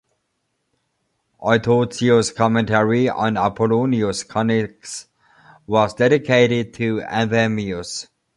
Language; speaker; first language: English; non-native, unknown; German